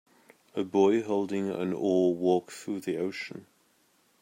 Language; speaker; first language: English; native; English